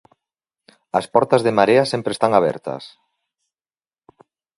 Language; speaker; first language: Galician; native; Galician